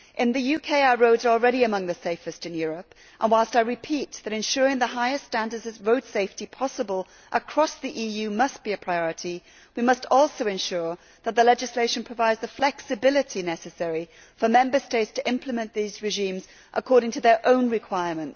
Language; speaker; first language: English; native; English